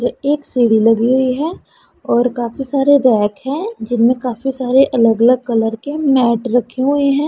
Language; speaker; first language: Hindi; non-native, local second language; Punjabi